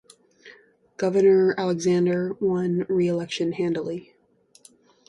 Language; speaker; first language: English; native; English